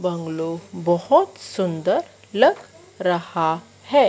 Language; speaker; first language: Hindi; native; Hindi